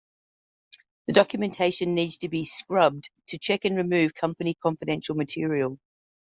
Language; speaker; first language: English; native; English